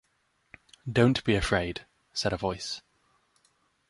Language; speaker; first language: English; native; English